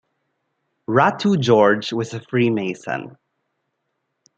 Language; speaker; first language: English; non-native, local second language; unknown